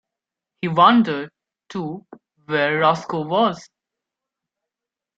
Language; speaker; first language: English; non-native, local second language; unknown